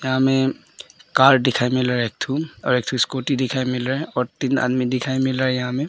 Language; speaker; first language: Hindi; early bilingual, other home language; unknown